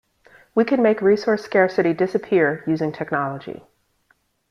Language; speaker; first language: English; native; English